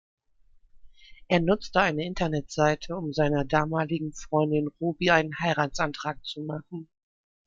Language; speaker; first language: German; native; German